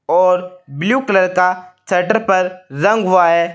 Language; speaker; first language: Hindi; native; Hindi